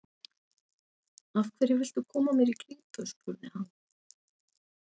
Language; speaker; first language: Icelandic; native; Icelandic